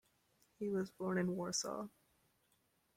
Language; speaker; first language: English; native; English